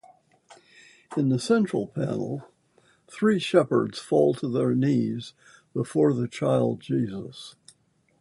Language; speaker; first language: English; native; English